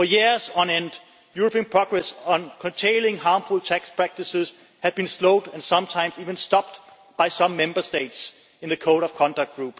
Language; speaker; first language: English; non-native, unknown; Danish